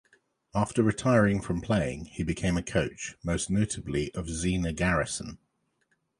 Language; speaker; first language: English; native; English